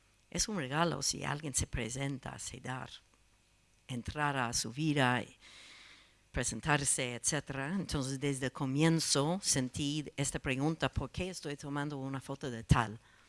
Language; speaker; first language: Spanish; non-native, fluent; English